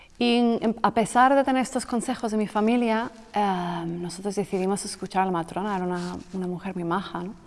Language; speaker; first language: Spanish; non-native, fluent; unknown